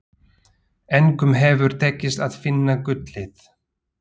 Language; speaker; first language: Icelandic; non-native, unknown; Slovak